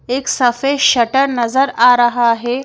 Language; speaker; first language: Hindi; native; Hindi